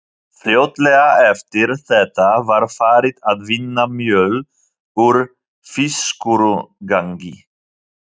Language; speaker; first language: Icelandic; non-native, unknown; Polish